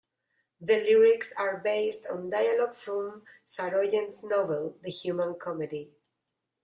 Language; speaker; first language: English; non-native, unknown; Spanish